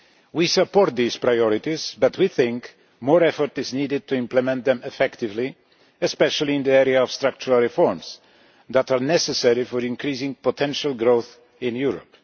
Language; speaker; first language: English; non-native, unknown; Polish